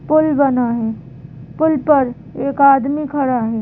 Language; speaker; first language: Hindi; native; Hindi